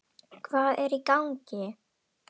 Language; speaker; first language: Icelandic; non-native, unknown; Indonesian